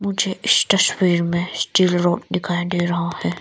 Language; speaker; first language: Hindi; non-native, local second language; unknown